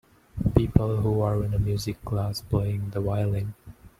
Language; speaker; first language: English; non-native, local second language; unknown